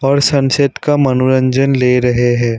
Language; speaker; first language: Hindi; non-native, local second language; Assamese